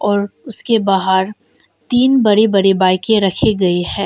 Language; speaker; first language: Hindi; non-native, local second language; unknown